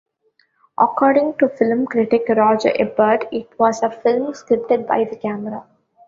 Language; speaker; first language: English; non-native, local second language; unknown